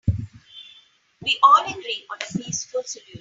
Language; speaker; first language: English; non-native, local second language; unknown